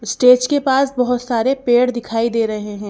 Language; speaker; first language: Hindi; native; Hindi